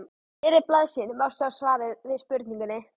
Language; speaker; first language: Icelandic; native; Icelandic